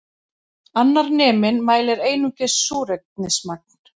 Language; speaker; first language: Icelandic; native; Icelandic